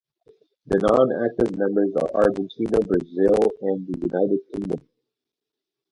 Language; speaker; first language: English; native; English